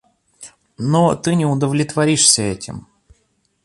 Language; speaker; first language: Russian; native; Russian